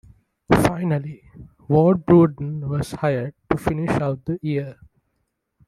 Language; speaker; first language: English; non-native, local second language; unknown